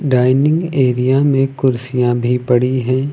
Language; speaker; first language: Hindi; native; Hindi